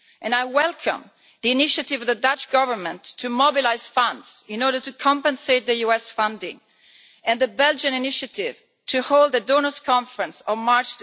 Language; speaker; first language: English; non-native, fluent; Italian